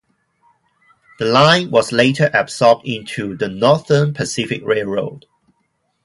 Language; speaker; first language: English; non-native, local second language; Cantonese